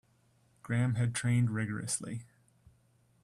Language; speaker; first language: English; native; English